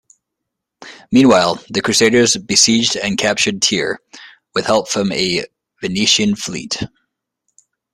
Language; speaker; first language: English; native; English